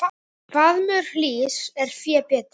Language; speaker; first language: Icelandic; native; Icelandic